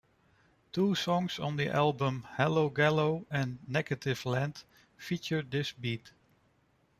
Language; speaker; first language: English; non-native, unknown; Dutch